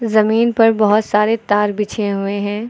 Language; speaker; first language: Hindi; native; Hindi